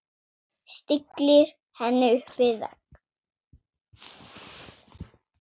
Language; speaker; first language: Icelandic; non-native, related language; Swedish